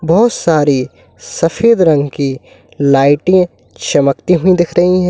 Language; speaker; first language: Hindi; native; Hindi